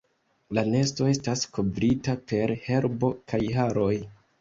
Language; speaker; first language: Esperanto; non-native, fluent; Kinyarwanda